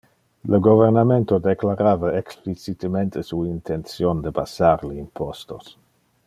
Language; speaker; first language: Interlingua; non-native, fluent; Dutch